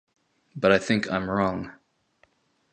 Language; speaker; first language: English; native; English